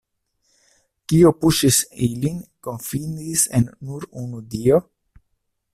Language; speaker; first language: Esperanto; non-native, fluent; Italian